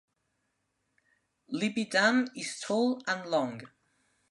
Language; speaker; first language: English; non-native, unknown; Spanish